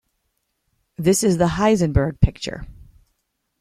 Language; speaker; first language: English; native; English